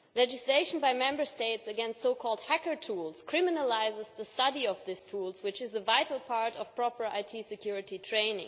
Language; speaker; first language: English; non-native, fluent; German